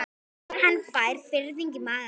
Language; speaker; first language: Icelandic; native; Icelandic